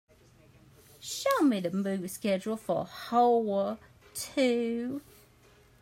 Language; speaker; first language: English; native; English